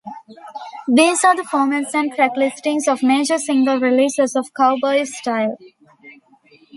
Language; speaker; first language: English; non-native, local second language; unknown